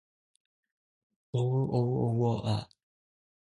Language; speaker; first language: English; non-native, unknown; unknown